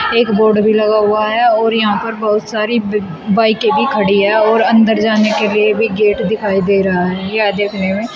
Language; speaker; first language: Hindi; native; Hindi